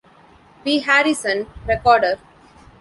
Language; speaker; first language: English; non-native, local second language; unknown